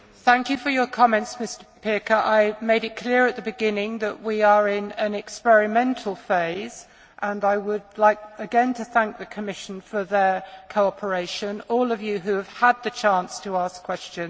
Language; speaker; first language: English; native; English